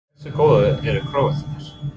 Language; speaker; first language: Icelandic; non-native, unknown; English